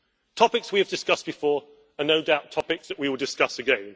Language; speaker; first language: English; native; English